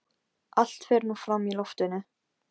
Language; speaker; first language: Icelandic; non-native, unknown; Polish